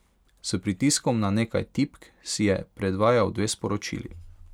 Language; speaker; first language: Slovenian; non-native, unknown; Hungarian